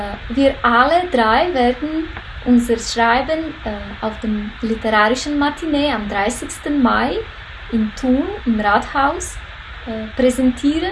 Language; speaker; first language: German; non-native, fluent; Macedonian